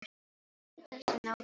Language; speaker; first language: Icelandic; non-native, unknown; Filipino